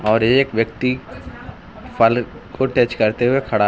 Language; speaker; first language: Hindi; native; Hindi